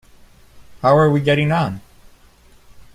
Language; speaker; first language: English; native; English